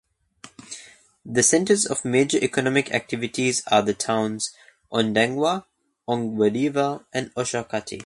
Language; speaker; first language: English; native; English